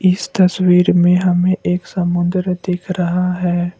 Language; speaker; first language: Hindi; non-native, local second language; Assamese